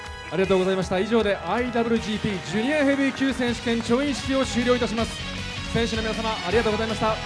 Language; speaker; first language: Japanese; native; Japanese